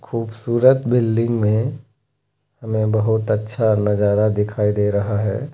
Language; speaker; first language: Hindi; native; Hindi